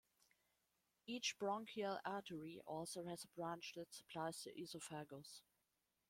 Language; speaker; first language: English; non-native, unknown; German